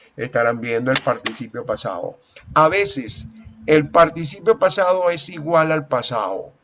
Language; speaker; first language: Spanish; native; Spanish